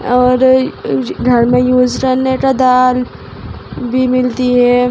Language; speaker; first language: Hindi; native; Hindi